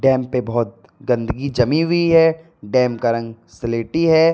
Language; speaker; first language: Hindi; native; Hindi